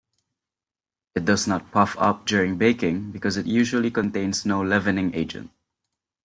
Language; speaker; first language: English; non-native, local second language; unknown